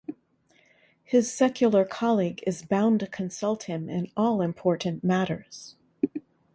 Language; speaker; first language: English; native; English